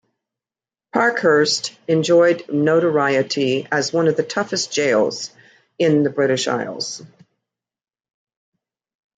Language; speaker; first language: English; native; English